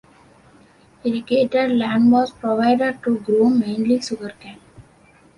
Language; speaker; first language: English; non-native, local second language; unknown